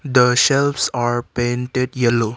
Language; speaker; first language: English; non-native, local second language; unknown